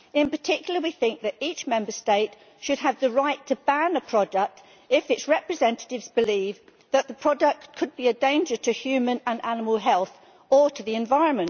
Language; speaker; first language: English; native; English